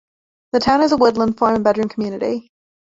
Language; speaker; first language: English; native; English